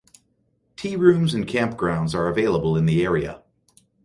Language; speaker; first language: English; native; English